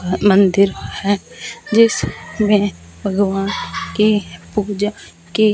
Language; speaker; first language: Hindi; non-native, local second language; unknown